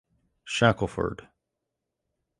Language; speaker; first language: English; native; English